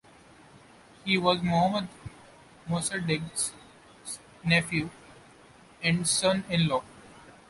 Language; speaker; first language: English; non-native, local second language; Marathi